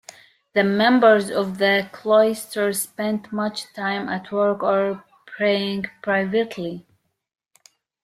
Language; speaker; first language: English; native; English